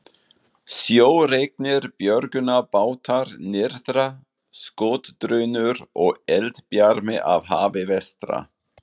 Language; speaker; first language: Icelandic; non-native, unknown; German